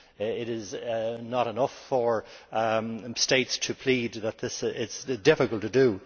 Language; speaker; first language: English; native; English